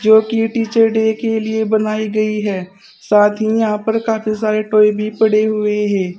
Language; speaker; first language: Hindi; native; Hindi